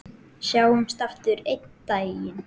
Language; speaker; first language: Icelandic; native; Icelandic